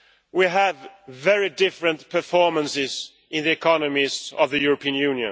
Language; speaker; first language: English; non-native, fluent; Swedish